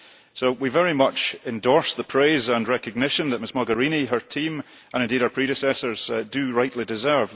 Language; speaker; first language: English; early bilingual, heritage; English